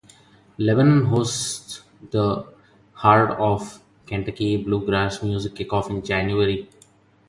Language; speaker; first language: English; non-native, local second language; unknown